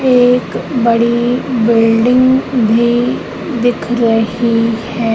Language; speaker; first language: Hindi; native; Hindi